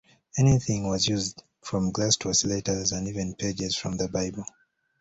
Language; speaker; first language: English; native; English